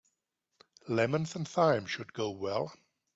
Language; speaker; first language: English; native; English